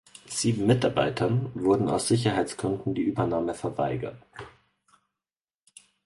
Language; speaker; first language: German; native; German